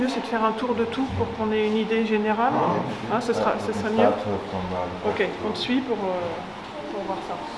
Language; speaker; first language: French; native; French